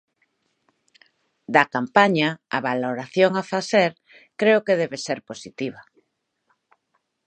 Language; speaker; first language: Galician; native; Galician